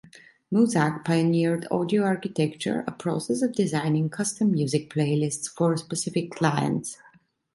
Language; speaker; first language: English; non-native, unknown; Italian